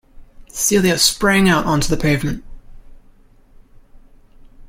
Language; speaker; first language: English; native; English